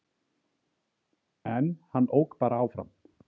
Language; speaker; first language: Icelandic; native; Icelandic